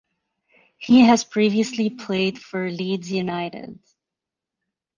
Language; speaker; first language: English; native; English